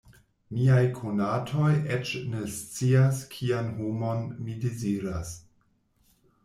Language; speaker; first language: Esperanto; non-native, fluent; German